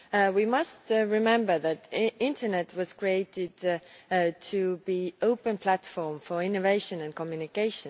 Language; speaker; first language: English; non-native, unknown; Estonian